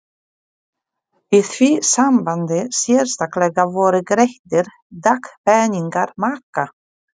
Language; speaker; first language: Icelandic; non-native, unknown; Polish